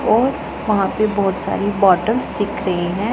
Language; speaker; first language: Hindi; non-native, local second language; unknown